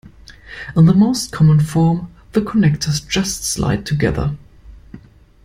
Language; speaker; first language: English; non-native, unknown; German